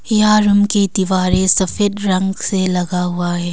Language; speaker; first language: Hindi; non-native, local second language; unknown